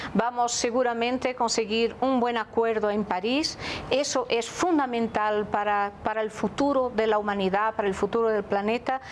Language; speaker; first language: Spanish; non-native, related language; Portuguese